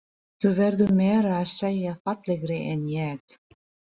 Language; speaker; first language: Icelandic; non-native, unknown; Filipino